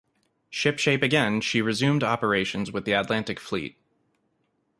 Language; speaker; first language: English; native; English